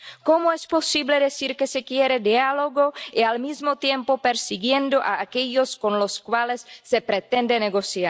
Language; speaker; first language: Spanish; non-native, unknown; Czech